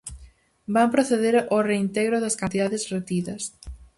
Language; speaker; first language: Galician; native; Galician